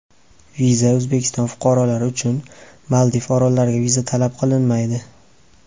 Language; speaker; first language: Uzbek; native; Uzbek